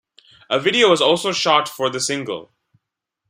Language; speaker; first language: English; non-native, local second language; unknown